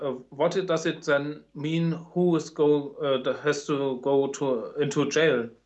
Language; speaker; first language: English; non-native, fluent; German